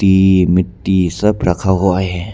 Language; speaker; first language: Hindi; non-native, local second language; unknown